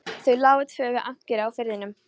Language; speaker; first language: Icelandic; non-native, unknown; Polish